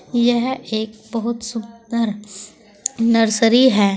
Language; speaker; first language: Hindi; native; Hindi